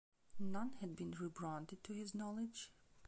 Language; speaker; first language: English; non-native, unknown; Belarusian